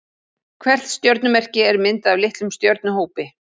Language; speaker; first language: Icelandic; native; Icelandic